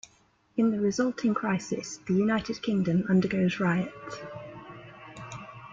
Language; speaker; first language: English; native; English